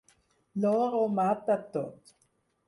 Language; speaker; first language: Catalan; non-native, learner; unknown